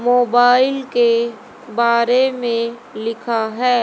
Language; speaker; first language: Hindi; native; Hindi